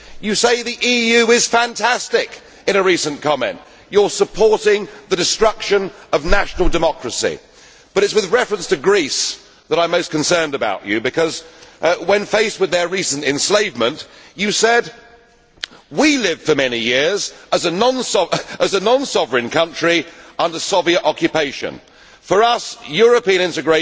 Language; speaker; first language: English; native; English